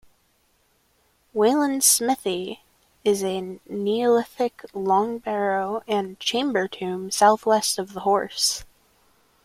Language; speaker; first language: English; native; English